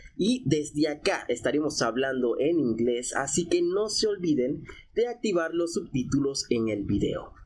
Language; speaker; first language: Spanish; native; Spanish